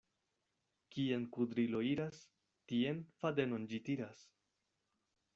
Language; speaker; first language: Esperanto; non-native, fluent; Spanish